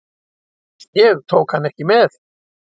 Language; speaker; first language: Icelandic; native; Icelandic